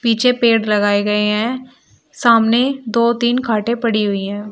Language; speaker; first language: Hindi; native; Hindi